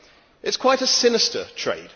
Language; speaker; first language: English; native; English